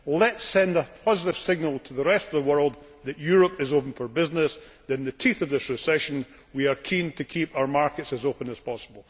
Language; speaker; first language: English; native; English